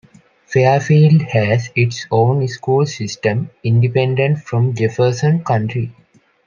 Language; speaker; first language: English; non-native, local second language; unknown